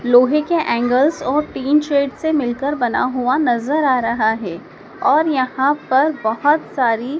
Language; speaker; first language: Hindi; native; Hindi